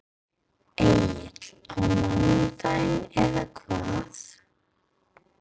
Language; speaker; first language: Icelandic; non-native, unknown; English